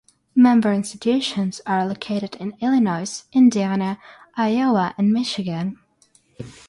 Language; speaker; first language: English; non-native, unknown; Russian